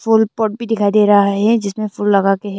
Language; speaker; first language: Hindi; early bilingual, other home language; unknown